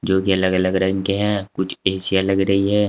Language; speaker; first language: Hindi; native; Hindi